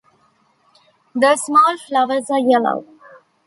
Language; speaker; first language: English; non-native, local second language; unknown